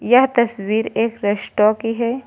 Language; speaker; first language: Hindi; native; Hindi